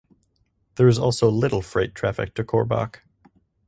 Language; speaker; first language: English; native; English